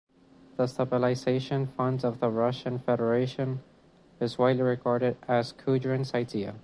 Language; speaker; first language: English; non-native, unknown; Spanish